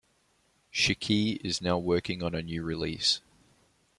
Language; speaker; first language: English; native; English